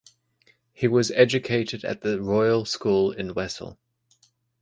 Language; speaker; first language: English; native; English